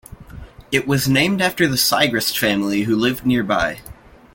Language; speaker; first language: English; native; English